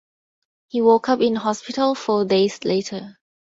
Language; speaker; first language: English; non-native, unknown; Thai